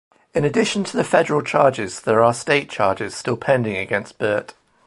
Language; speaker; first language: English; native; English